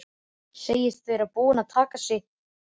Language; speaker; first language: Icelandic; native; Icelandic